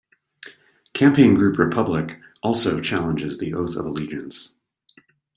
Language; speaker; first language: English; native; English